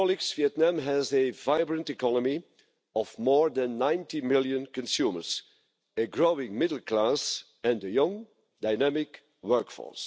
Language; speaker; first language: English; non-native, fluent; Dutch